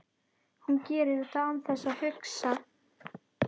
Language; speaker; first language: Icelandic; native; Icelandic